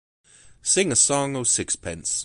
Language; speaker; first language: English; native; English